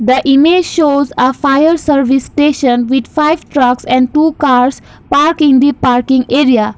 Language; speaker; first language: English; non-native, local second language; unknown